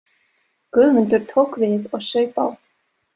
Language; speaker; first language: Icelandic; non-native, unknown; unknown